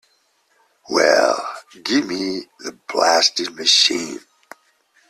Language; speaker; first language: English; native; English